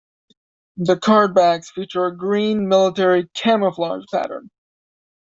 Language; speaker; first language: English; native; English